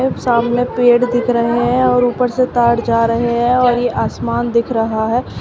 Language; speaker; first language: Hindi; native; Hindi